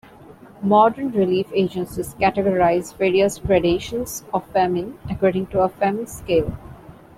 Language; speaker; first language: English; non-native, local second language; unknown